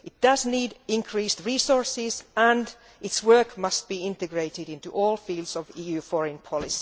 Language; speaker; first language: English; non-native, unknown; Finnish